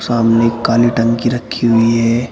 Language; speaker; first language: Hindi; native; Hindi